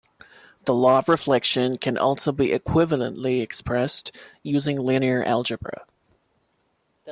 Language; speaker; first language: English; non-native, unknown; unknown